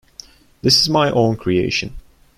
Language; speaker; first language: English; non-native, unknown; Turkish